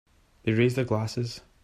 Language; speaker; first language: English; native; English